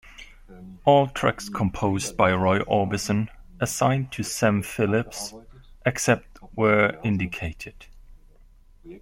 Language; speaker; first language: English; non-native, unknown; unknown